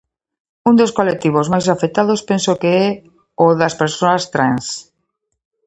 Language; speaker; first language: Galician; native; Galician